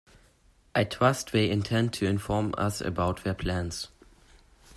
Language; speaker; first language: English; non-native, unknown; German